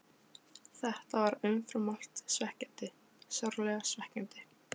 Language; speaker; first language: Icelandic; non-native, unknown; Polish